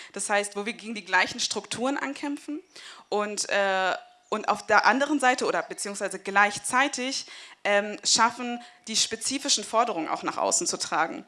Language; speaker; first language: German; native; German